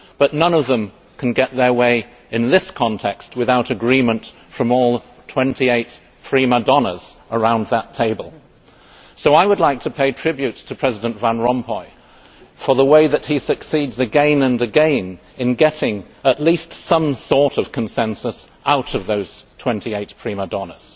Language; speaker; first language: English; native; English